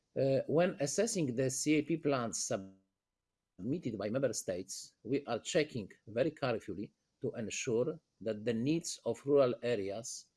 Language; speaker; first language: English; non-native, fluent; Polish